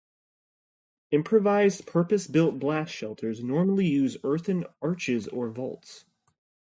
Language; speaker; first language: English; native; English